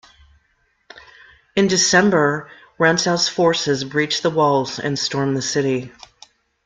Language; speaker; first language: English; native; English